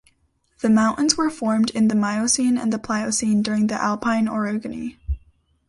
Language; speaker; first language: English; native; English